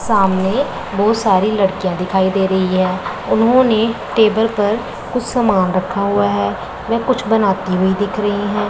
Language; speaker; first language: Hindi; non-native, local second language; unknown